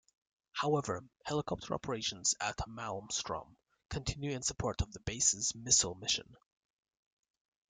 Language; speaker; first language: English; native; English